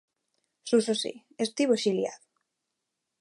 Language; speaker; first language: Galician; non-native, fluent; Spanish